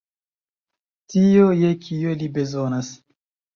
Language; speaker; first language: Esperanto; non-native, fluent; Chinese